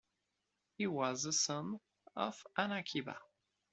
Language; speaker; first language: English; non-native, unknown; French